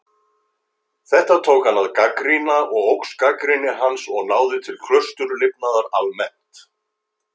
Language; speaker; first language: Icelandic; native; Icelandic